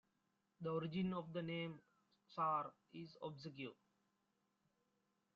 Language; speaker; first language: English; non-native, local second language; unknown